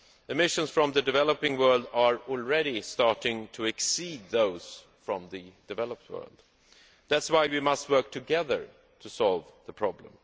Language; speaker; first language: English; non-native, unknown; Swedish